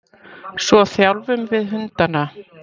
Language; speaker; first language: Icelandic; native; Icelandic